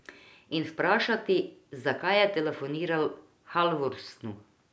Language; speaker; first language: Slovenian; non-native, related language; Croatian